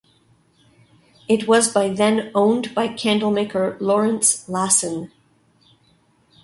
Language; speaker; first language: English; native; English